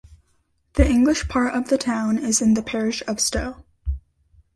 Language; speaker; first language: English; native; English